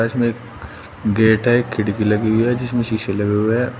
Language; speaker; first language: Hindi; native; Hindi